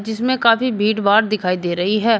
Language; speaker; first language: Hindi; native; Hindi